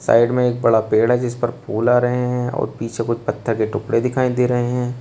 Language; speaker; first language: Hindi; native; Hindi